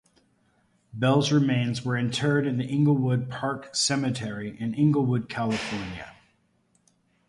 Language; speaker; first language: English; native; English